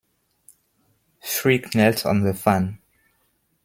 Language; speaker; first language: English; non-native, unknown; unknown